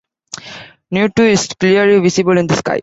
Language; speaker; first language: English; non-native, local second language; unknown